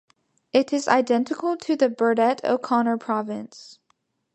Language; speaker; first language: English; native; English